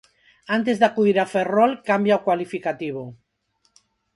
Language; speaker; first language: Galician; non-native, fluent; Spanish